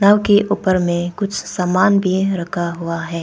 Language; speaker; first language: Hindi; non-native, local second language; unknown